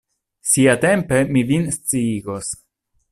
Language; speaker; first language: Esperanto; non-native, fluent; Italian